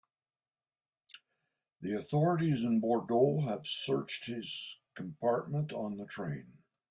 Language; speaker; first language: English; native; English